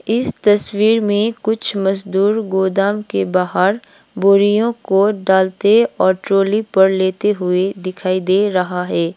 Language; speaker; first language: Hindi; non-native, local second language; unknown